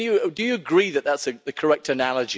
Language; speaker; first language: English; native; English